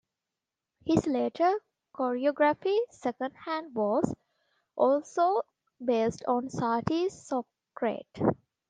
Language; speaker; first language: English; non-native, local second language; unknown